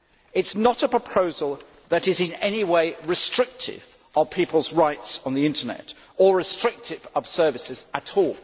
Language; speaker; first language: English; native; English